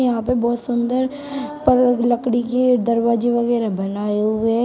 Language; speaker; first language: Hindi; native; Hindi